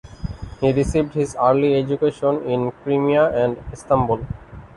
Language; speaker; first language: English; non-native, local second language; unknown